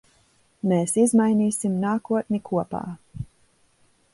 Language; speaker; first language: Latvian; early bilingual, heritage; Latvian